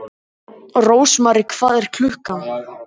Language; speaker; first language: Icelandic; native; Icelandic